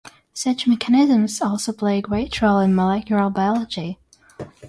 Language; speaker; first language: English; non-native, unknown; Russian